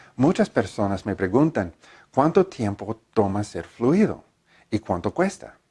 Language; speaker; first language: Spanish; non-native, learner; English